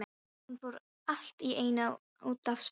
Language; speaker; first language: Icelandic; non-native, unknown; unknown